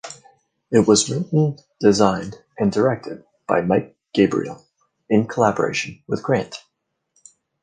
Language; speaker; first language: English; native; English